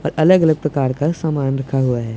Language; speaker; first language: Hindi; non-native, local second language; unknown